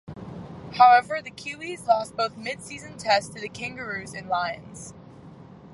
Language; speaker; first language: English; native; English